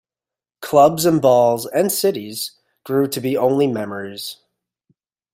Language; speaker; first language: English; native; English